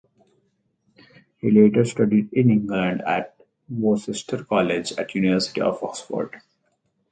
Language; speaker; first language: English; non-native, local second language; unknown